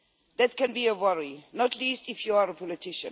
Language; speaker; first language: English; non-native, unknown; Swedish